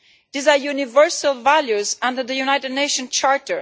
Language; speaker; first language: English; non-native, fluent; Italian